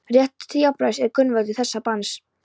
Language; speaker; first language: Icelandic; non-native, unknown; Polish